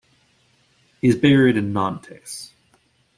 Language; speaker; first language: English; native; English